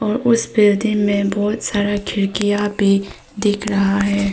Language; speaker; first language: Hindi; early bilingual, other home language; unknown